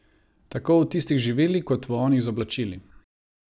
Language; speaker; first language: Slovenian; non-native, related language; Croatian